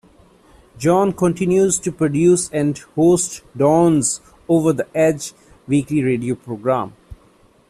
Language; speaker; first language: English; non-native, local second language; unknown